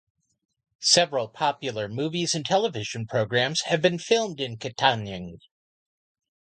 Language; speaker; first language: English; native; English